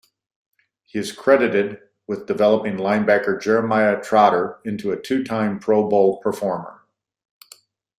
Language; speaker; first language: English; native; English